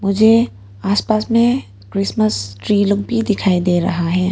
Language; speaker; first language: Hindi; non-native, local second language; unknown